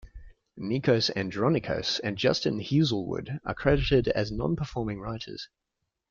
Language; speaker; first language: English; native; English